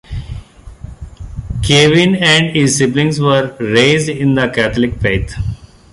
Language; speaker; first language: English; non-native, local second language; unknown